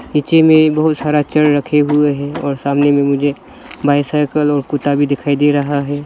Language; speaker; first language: Hindi; non-native, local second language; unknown